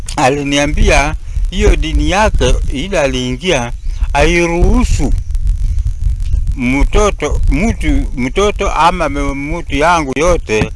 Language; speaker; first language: Swahili; non-native, local second language; Luyia